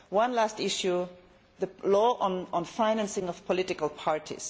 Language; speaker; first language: English; non-native, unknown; German